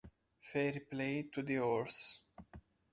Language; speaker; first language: English; non-native, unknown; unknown